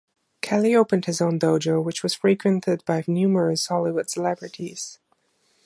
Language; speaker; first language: English; non-native, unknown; German